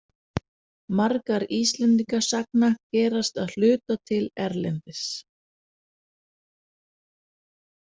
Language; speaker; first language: Icelandic; non-native, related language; Danish